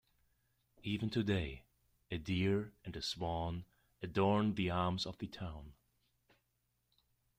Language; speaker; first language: English; non-native, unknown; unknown